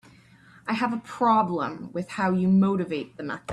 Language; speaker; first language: English; native; English